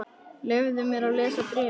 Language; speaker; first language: Icelandic; native; Icelandic